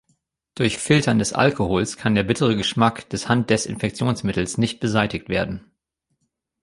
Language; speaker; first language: German; native; German